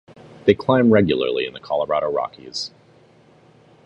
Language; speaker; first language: English; native; English